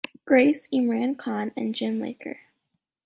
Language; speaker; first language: English; native; English